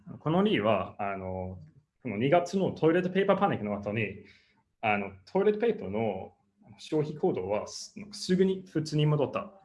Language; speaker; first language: Japanese; non-native, fluent; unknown